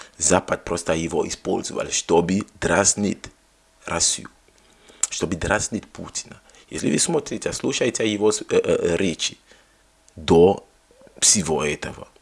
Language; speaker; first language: Russian; non-native, fluent; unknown